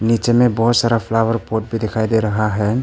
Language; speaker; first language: Hindi; early bilingual, other home language; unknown